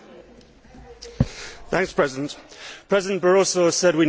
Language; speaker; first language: English; native; English